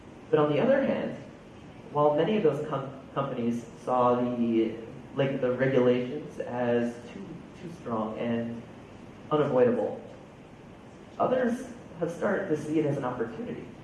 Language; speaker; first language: English; native; English